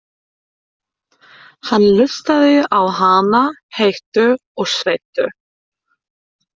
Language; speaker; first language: Icelandic; non-native, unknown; German